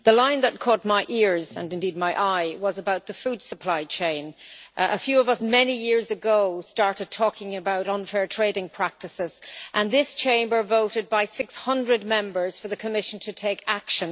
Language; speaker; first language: English; native; English